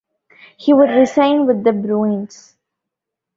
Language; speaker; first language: English; non-native, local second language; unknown